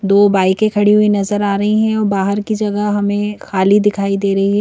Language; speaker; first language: Hindi; native; Hindi